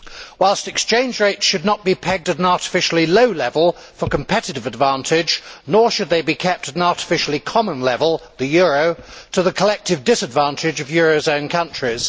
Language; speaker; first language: English; native; English